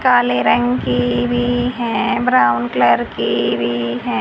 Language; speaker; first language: Hindi; native; Hindi